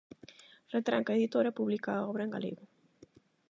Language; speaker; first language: Galician; non-native, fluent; Spanish